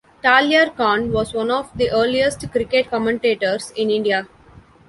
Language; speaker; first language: English; non-native, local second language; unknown